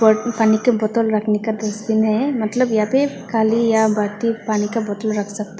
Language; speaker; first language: Hindi; non-native, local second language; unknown